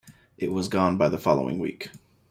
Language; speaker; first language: English; native; English